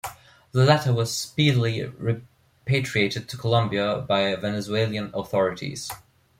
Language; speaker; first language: English; non-native, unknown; German